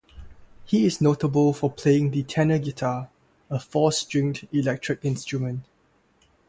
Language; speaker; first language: English; non-native, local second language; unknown